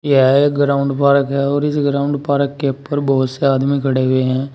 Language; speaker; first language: Hindi; native; Hindi